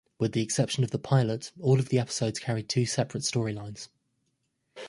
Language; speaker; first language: English; native; English